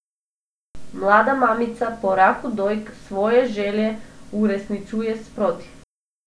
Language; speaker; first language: Slovenian; non-native, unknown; Macedonian